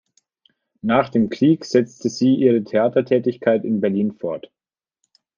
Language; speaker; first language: German; native; German